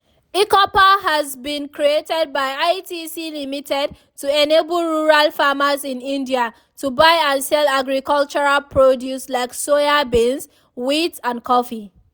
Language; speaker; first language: English; non-native, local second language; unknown